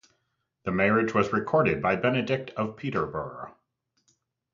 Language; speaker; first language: English; native; English